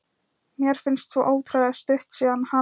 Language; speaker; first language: Icelandic; non-native, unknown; Thai